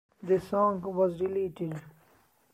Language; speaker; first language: English; non-native, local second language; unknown